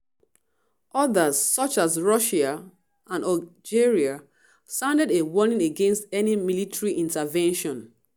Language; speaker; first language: English; non-native, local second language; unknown